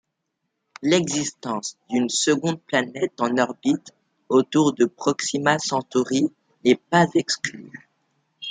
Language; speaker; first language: French; native; French